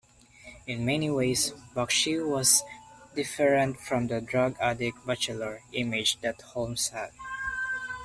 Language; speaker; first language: English; non-native, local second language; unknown